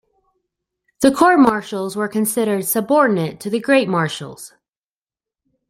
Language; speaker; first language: English; native; English